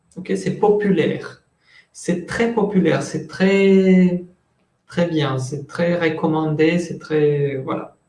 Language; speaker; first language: French; non-native, fluent; Spanish